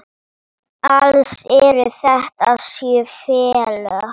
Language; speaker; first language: Icelandic; non-native, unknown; Polish